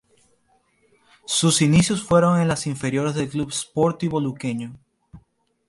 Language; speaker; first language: Spanish; native; Spanish